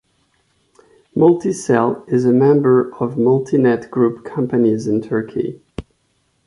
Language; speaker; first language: English; non-native, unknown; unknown